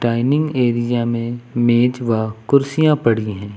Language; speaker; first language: Hindi; native; Hindi